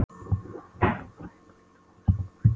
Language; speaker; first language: Icelandic; non-native, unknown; Polish